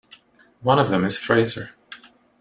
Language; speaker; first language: English; non-native, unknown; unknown